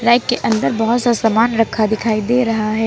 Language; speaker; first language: Hindi; native; Hindi